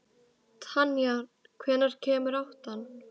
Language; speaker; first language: Icelandic; native; Icelandic